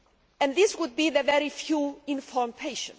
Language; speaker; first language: English; non-native, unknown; Greek